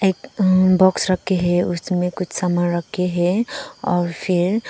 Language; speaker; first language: Hindi; non-native, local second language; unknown